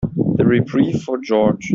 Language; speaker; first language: English; native; English